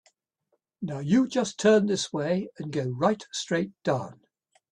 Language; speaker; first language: English; native; English